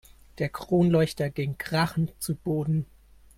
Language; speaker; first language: German; native; German